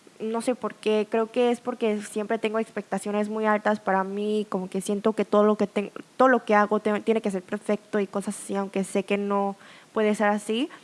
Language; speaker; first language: Spanish; early bilingual, other home language; Korean